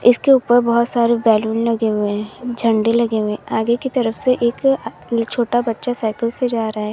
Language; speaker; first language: Hindi; native; Hindi